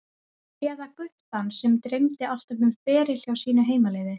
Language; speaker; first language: Icelandic; native; Icelandic